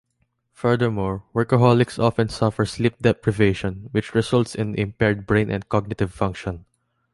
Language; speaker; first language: English; non-native, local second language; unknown